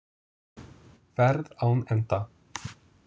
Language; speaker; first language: Icelandic; non-native, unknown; English